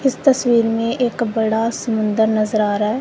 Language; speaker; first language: Hindi; non-native, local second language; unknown